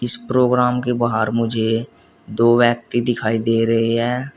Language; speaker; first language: Hindi; native; Hindi